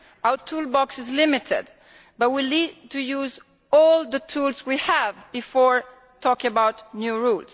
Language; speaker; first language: English; non-native, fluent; Italian